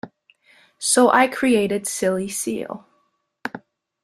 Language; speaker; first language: English; non-native, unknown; German